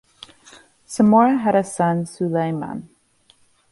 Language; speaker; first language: English; native; English